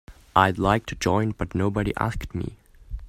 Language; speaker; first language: English; non-native, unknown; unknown